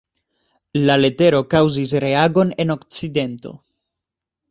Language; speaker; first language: Esperanto; non-native, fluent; Spanish